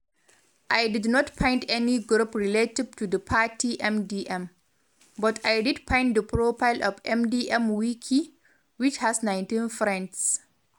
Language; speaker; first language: English; non-native, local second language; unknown